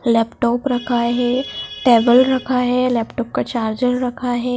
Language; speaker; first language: Hindi; native; Hindi